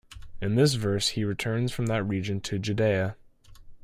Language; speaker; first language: English; native; English